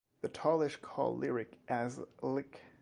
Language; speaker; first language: English; non-native, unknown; French